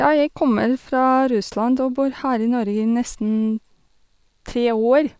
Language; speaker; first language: Norwegian; non-native, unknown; Russian